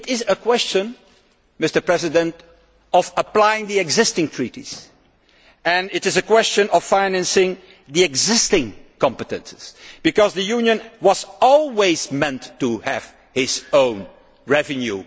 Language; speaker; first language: English; non-native, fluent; Dutch